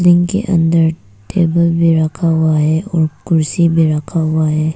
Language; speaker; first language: Hindi; non-native, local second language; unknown